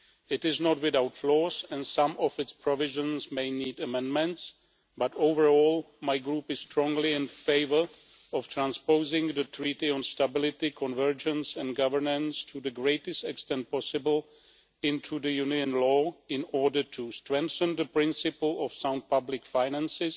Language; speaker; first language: English; non-native, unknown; Czech